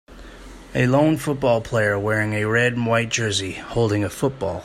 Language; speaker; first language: English; native; English